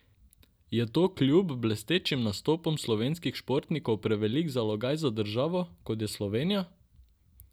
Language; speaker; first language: Slovenian; non-native, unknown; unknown